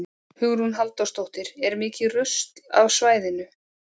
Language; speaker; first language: Icelandic; native; Icelandic